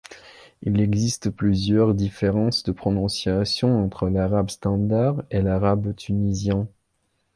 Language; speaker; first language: French; non-native, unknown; Belarusian